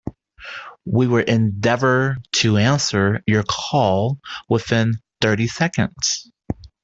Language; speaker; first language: English; native; English